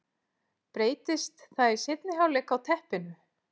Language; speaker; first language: Icelandic; native; Icelandic